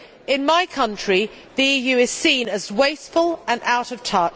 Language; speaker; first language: English; native; English